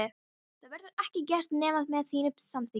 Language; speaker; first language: Icelandic; non-native, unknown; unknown